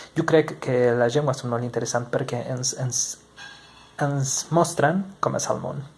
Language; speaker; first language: Catalan; non-native, learner; Spanish